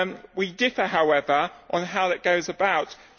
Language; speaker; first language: English; native; English